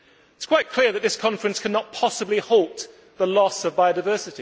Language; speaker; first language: English; native; English